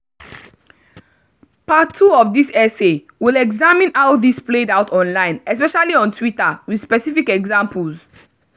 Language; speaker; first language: English; non-native, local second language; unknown